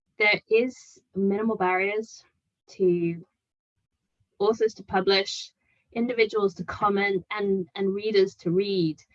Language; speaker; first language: English; native; English